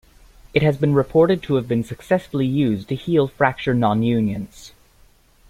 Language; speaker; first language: English; native; English